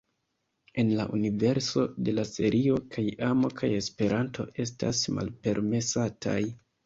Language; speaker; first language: Esperanto; non-native, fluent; Kinyarwanda